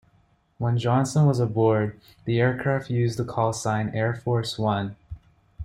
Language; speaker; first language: English; native; English